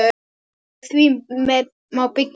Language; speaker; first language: Icelandic; non-native, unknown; Polish